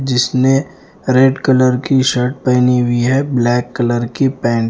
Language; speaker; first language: Hindi; non-native, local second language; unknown